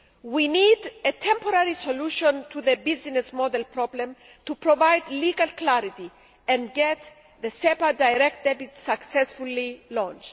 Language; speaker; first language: English; non-native, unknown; Greek